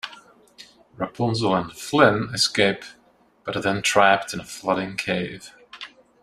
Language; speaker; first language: English; non-native, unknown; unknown